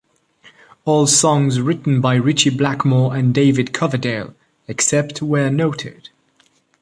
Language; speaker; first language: English; non-native, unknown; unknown